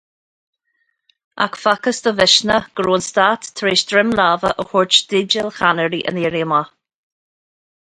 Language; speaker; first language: Irish; native; Irish